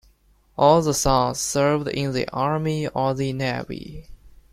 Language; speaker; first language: English; non-native, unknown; Chinese